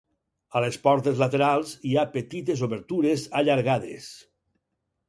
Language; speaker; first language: Catalan; native; Catalan